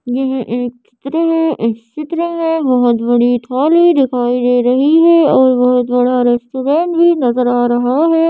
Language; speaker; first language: Hindi; native; Hindi